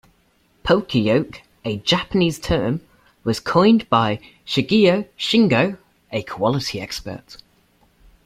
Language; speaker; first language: English; native; English